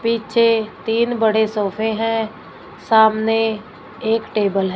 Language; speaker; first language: Hindi; non-native, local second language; Punjabi